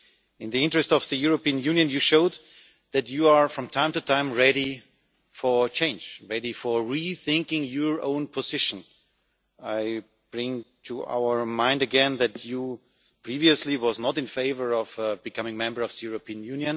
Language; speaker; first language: English; non-native, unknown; German